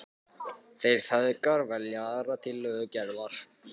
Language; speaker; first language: Icelandic; non-native, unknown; Japanese